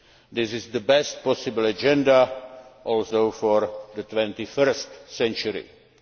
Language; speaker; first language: English; non-native, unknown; Czech